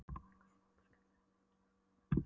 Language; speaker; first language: Icelandic; non-native, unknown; Polish